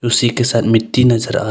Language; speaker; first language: Hindi; early bilingual, other home language; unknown